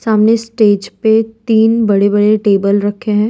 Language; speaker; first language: Hindi; non-native, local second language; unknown